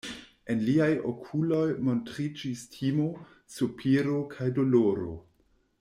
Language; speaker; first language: Esperanto; non-native, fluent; German